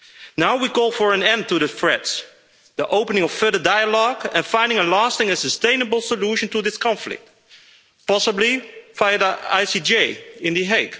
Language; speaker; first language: English; non-native, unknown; Dutch